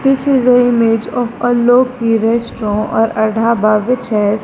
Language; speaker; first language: English; non-native, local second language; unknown